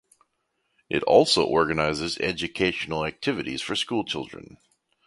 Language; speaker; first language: English; native; English